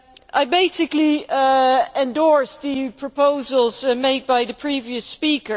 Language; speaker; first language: English; non-native, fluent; Dutch